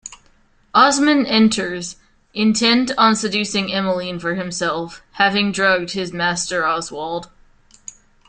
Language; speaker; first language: English; native; English